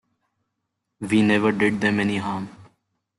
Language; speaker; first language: English; non-native, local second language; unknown